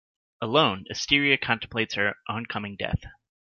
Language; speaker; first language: English; native; English